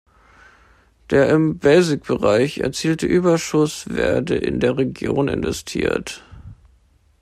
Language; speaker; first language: German; native; German